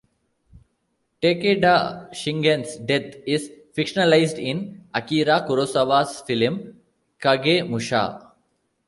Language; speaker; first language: English; non-native, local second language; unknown